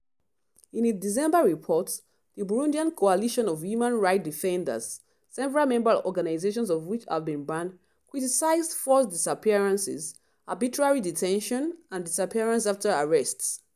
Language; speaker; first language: English; non-native, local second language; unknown